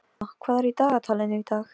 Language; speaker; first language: Icelandic; non-native, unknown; Polish